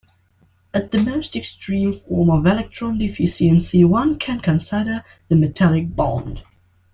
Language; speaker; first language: English; non-native, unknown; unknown